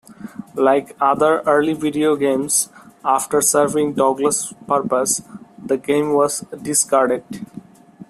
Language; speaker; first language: English; non-native, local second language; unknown